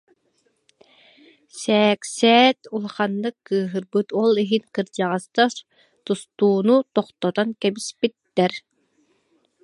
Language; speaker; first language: Yakut; native; Yakut